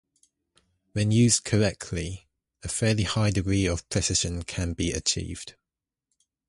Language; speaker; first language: English; native; English